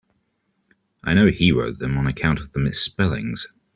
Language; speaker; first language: English; native; English